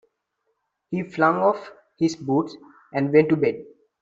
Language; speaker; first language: English; non-native, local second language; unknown